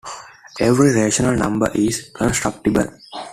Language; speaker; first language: English; non-native, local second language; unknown